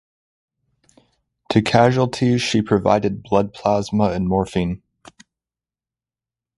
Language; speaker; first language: English; native; English